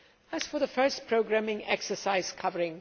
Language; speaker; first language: English; non-native, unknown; German